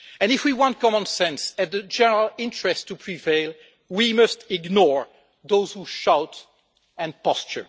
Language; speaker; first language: English; non-native, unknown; French